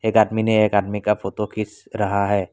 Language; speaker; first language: Hindi; non-native, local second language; Assamese